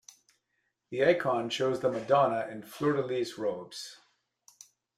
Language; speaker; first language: English; native; English